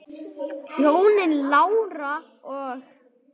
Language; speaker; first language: Icelandic; native; Icelandic